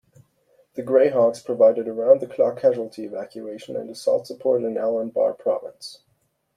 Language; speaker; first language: English; non-native, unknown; German